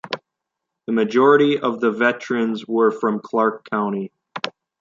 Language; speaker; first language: English; native; English